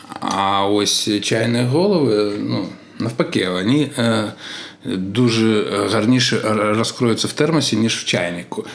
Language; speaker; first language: Ukrainian; non-native, local second language; Russian